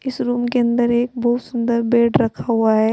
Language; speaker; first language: Hindi; native; Hindi